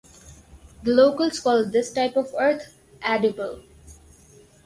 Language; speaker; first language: English; non-native, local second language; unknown